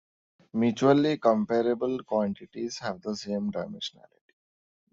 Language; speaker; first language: English; non-native, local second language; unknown